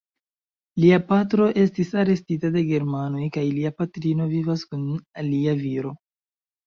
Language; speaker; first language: Esperanto; non-native, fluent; Chinese